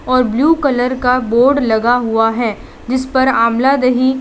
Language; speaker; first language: Hindi; non-native, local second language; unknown